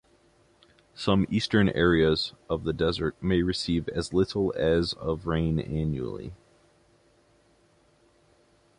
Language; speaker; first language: English; native; English